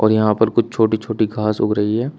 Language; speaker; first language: Hindi; native; Hindi